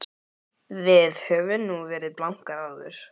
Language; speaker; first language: Icelandic; native; Icelandic